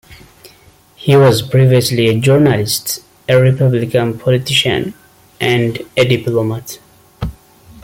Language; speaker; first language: English; non-native, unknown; Amharic